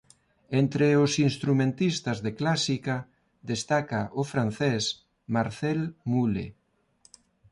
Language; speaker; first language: Galician; non-native, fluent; Spanish